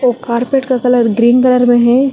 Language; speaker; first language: Hindi; non-native, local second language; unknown